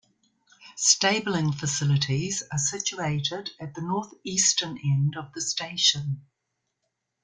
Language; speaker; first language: English; native; English